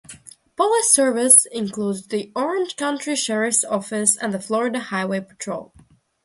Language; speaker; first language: English; non-native, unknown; Russian